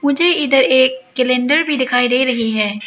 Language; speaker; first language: Hindi; early bilingual, other home language; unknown